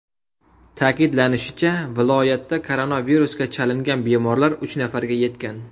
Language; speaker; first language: Uzbek; native; Uzbek